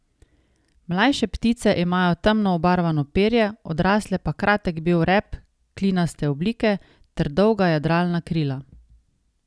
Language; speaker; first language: Slovenian; native; Slovenian